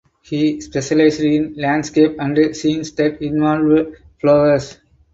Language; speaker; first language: English; non-native, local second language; Tamil